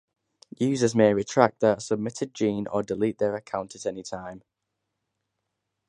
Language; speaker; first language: English; native; English